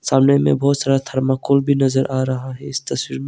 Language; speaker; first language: Hindi; early bilingual, other home language; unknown